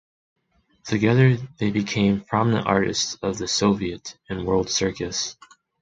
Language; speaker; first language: English; non-native, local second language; Chinese